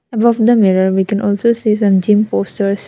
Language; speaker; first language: English; non-native, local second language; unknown